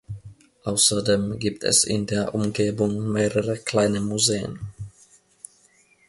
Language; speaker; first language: German; non-native, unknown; Finnish